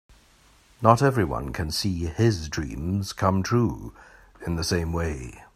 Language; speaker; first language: English; native; English